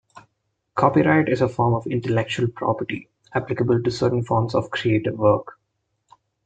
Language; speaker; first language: English; non-native, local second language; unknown